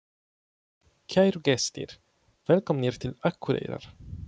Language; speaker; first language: Icelandic; non-native, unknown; Polish